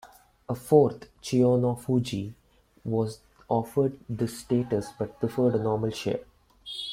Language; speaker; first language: English; non-native, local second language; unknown